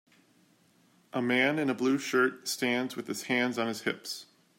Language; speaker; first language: English; native; English